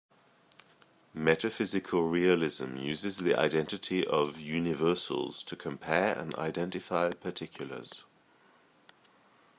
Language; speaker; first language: English; native; English